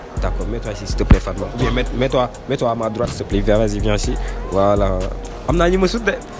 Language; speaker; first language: French; non-native, local second language; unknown